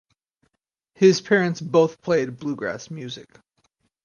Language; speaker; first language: English; native; English